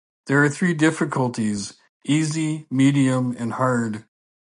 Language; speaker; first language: English; native; English